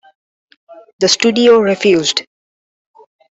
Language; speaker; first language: English; non-native, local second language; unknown